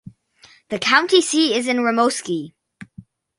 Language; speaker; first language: English; non-native, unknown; Chinese